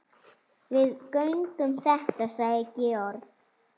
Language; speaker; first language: Icelandic; native; Icelandic